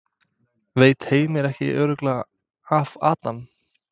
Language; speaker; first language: Icelandic; non-native, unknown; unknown